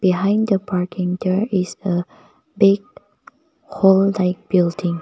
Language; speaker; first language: English; non-native, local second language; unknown